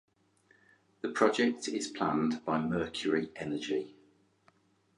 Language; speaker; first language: English; native; English